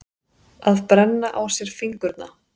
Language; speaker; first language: Icelandic; native; Icelandic